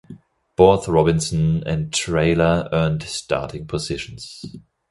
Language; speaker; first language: English; non-native, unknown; German